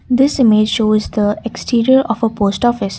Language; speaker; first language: English; non-native, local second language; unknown